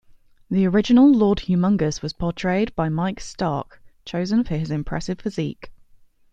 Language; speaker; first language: English; native; English